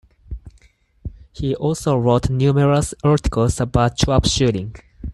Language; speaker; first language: English; non-native, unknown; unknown